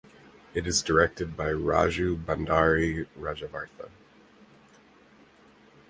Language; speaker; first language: English; native; English